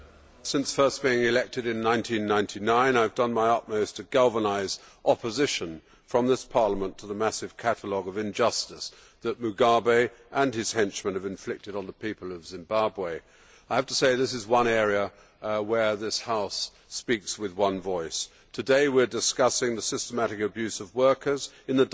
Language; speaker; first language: English; native; English